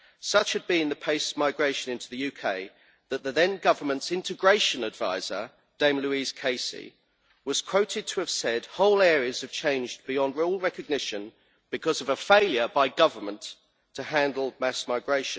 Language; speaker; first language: English; native; English